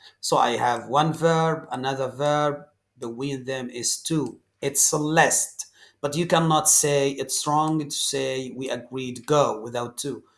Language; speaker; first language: English; non-native, fluent; Arabic